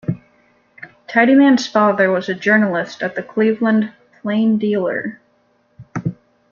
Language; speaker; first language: English; native; English